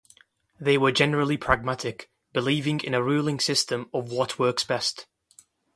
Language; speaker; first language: English; non-native, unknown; Kurdish